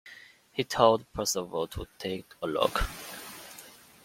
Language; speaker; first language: English; non-native, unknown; Chinese